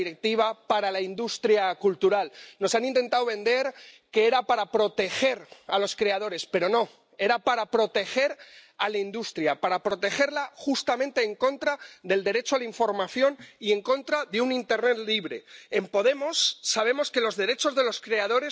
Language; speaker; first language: English; native; English